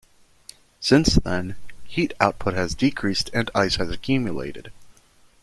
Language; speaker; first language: English; native; English